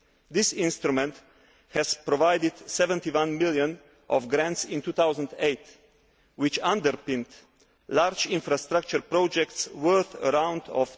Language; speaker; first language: English; non-native, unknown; Slovenian